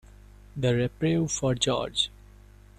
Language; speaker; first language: English; non-native, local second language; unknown